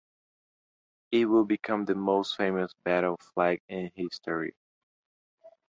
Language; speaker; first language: English; non-native, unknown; Portuguese